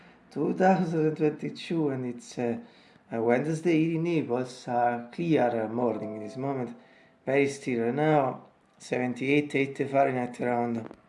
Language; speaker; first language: English; non-native, fluent; Italian